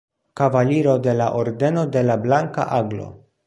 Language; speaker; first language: Esperanto; non-native, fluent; Polish